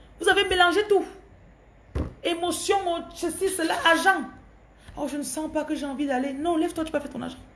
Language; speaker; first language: French; non-native, local second language; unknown